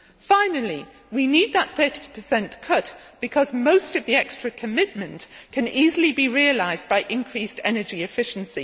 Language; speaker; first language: English; native; English